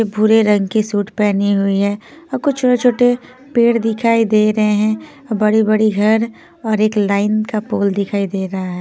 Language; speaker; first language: Hindi; non-native, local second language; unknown